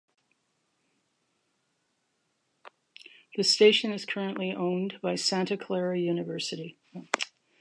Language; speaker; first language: English; native; English